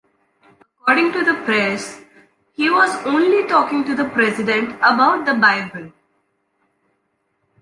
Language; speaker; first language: English; non-native, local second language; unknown